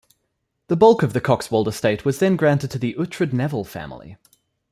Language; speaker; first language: English; native; English